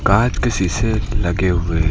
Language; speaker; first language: Hindi; native; Hindi